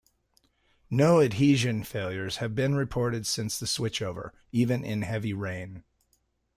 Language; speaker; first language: English; native; English